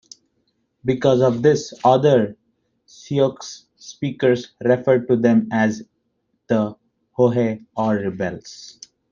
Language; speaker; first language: English; non-native, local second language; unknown